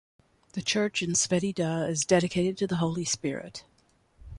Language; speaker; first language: English; native; English